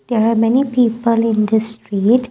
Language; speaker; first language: English; non-native, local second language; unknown